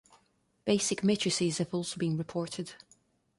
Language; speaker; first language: English; non-native, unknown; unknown